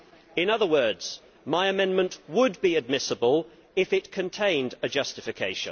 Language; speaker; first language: English; native; English